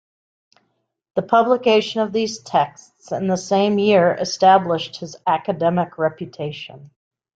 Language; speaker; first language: English; native; English